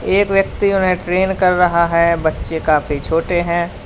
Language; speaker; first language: Hindi; native; Hindi